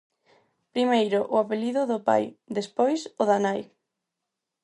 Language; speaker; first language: Galician; non-native, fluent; Spanish